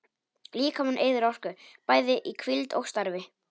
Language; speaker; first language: Icelandic; non-native, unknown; Polish